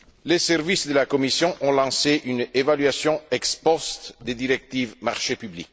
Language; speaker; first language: French; non-native, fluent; Italian